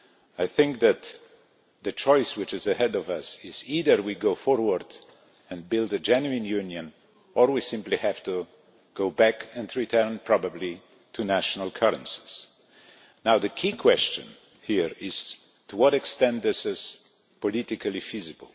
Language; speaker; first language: English; non-native, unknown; Polish